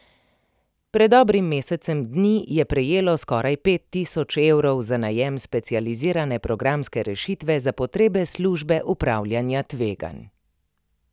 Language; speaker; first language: Slovenian; native; Slovenian